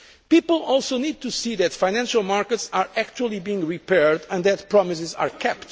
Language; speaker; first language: English; non-native, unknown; Portuguese